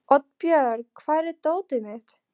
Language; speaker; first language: Icelandic; non-native, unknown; Polish